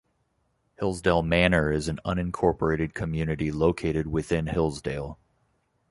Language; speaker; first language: English; native; English